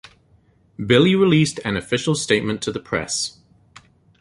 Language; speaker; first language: English; native; English